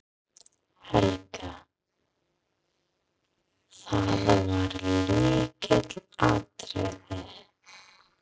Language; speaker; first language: Icelandic; non-native, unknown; English